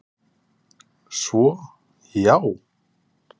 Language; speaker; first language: Icelandic; native; Icelandic